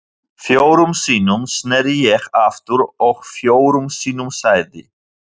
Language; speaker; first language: Icelandic; non-native, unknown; Polish